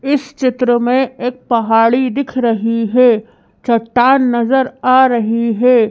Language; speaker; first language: Hindi; native; Hindi